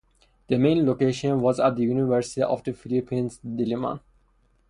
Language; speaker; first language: English; non-native, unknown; Persian